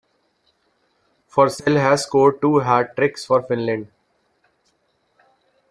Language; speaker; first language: English; non-native, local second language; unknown